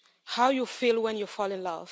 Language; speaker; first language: English; non-native, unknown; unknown